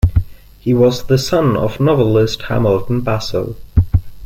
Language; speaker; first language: English; non-native, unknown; German